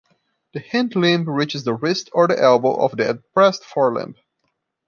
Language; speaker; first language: English; non-native, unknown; Portuguese